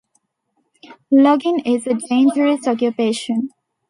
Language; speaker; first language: English; non-native, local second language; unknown